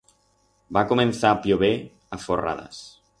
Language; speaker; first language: Aragonese; non-native, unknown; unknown